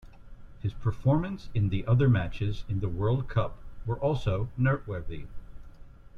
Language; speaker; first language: English; native; English